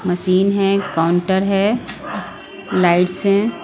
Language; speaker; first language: Hindi; non-native, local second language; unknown